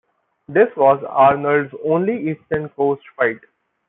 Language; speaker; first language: English; non-native, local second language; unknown